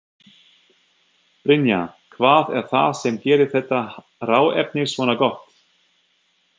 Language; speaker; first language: Icelandic; non-native, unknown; German